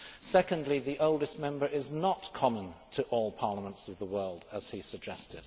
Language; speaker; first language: English; native; English